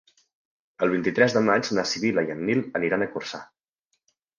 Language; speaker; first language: Catalan; native; Catalan